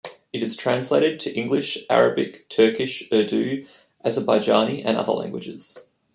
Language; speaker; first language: English; native; English